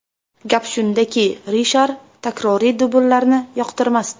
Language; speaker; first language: Uzbek; native; Uzbek